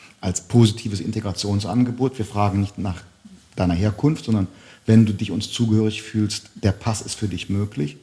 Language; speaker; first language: German; native; German